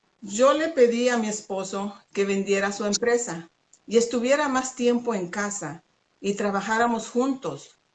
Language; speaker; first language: Spanish; native; Spanish